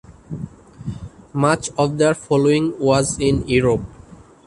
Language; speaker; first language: English; non-native, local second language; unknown